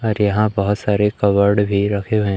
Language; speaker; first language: Hindi; native; Hindi